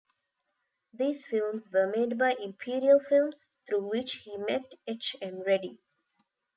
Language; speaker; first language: English; non-native, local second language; Tamil